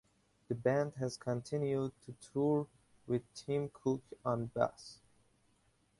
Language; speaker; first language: English; non-native, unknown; Persian